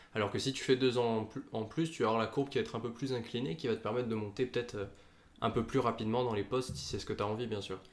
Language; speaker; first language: French; native; French